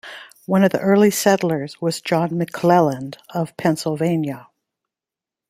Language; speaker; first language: English; native; English